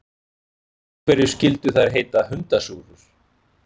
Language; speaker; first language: Icelandic; native; Icelandic